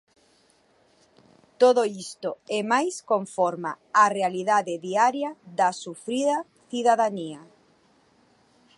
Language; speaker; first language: Galician; native; Galician